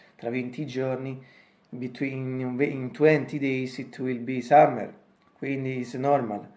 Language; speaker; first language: English; non-native, fluent; Italian